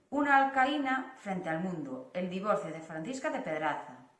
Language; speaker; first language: Spanish; non-native, local second language; Galician